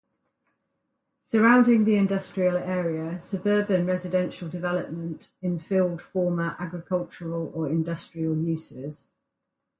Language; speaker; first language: English; native; English